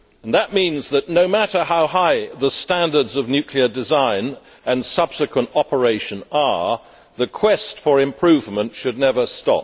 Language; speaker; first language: English; native; English